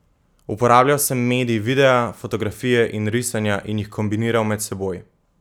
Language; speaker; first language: Slovenian; native; Slovenian